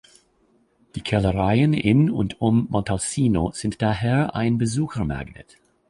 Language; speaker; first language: German; non-native, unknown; English